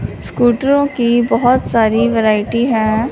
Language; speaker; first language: Hindi; non-native, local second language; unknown